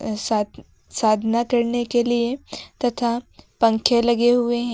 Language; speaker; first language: Hindi; native; Hindi